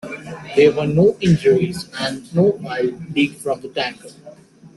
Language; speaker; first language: English; native; English